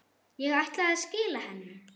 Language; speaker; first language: Icelandic; non-native, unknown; German